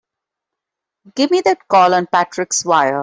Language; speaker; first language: English; non-native, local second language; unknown